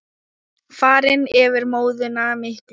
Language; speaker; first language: Icelandic; non-native, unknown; Thai